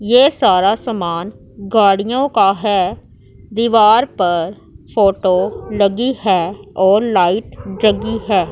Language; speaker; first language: Hindi; non-native, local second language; Punjabi